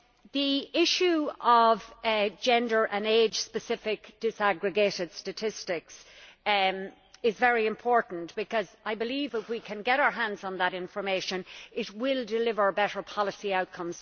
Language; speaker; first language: English; native; English